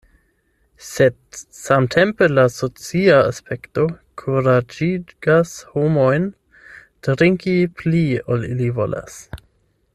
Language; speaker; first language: Esperanto; non-native, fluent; German